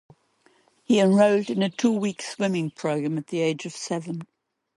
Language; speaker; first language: English; non-native, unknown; German